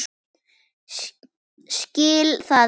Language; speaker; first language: Icelandic; native; Icelandic